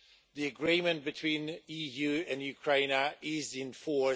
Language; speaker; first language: English; non-native, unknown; Swedish